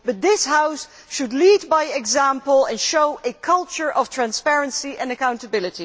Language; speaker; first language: English; non-native, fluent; Dutch